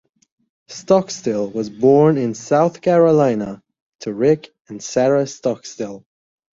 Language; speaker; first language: English; non-native, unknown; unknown